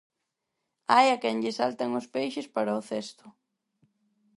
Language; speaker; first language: Galician; non-native, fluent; Spanish